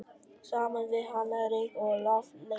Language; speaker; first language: Icelandic; non-native, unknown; Vietnamese